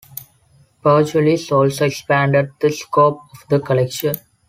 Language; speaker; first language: English; non-native, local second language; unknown